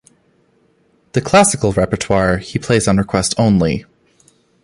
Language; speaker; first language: English; native; English